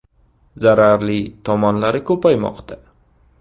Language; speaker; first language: Uzbek; native; Uzbek